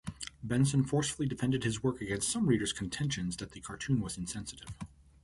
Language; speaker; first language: English; native; English